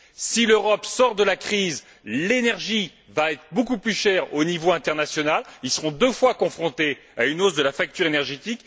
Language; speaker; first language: French; native; French